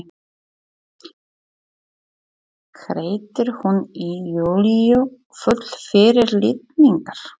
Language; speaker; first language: Icelandic; non-native, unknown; Polish